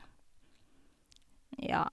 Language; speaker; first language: Norwegian; non-native, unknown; Filipino